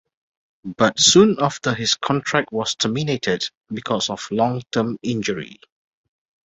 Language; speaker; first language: English; non-native, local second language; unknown